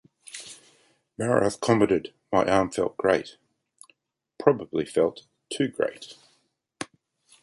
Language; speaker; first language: English; native; English